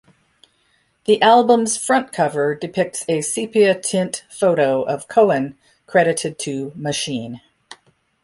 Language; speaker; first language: English; native; English